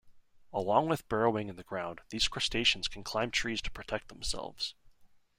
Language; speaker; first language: English; native; English